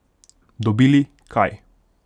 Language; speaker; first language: Slovenian; non-native, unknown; Hungarian